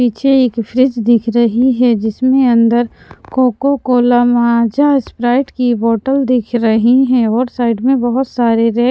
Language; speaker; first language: Hindi; non-native, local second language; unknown